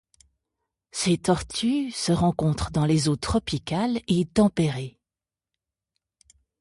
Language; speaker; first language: French; native; French